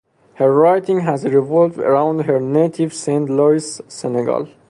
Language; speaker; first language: English; non-native, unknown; Persian